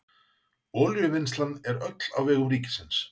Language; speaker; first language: Icelandic; native; Icelandic